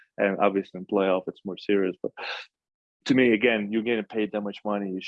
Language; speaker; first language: English; non-native, fluent; Russian